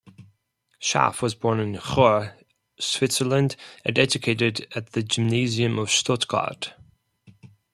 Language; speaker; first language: English; non-native, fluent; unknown